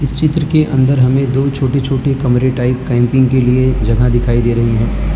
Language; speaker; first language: Hindi; non-native, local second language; Gujarati